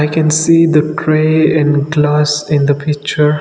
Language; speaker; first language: English; non-native, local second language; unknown